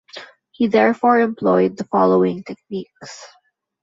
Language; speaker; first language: English; non-native, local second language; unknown